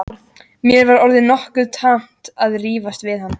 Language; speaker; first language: Icelandic; native; Icelandic